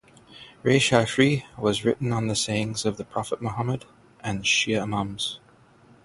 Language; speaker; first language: English; native; English